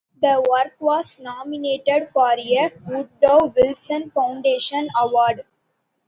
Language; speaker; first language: English; non-native, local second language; Tamil